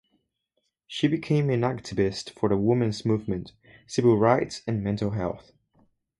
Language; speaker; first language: English; non-native, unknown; Spanish